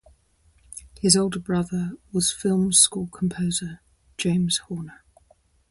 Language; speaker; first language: English; native; English